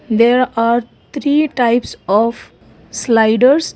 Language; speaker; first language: English; non-native, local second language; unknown